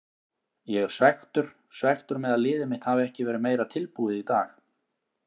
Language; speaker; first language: Icelandic; native; Icelandic